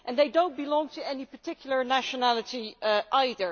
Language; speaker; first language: English; non-native, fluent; Dutch